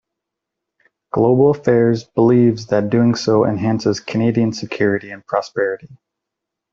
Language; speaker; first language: English; native; English